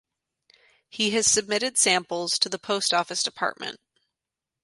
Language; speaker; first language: English; native; English